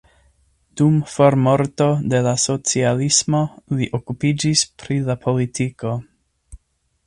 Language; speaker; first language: Esperanto; non-native, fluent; English